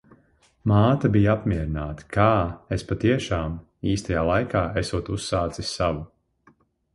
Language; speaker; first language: Latvian; non-native, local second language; Russian